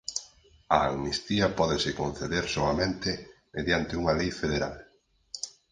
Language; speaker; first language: Galician; native; Galician